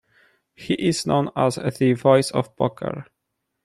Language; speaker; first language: English; non-native, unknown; Polish